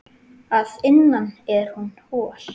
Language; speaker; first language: Icelandic; native; Icelandic